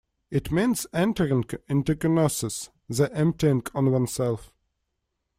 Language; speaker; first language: English; non-native, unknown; Russian